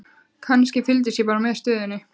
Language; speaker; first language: Icelandic; native; Icelandic